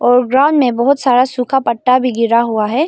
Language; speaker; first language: Hindi; non-native, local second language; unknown